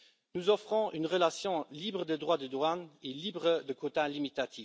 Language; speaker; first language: French; non-native, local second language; Luxembourgish